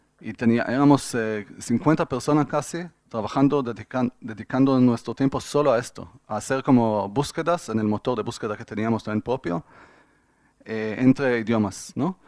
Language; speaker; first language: Spanish; non-native, fluent; Hebrew